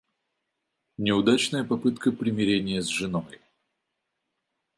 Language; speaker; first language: Russian; native; Russian